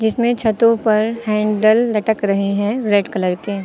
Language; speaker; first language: Hindi; native; Hindi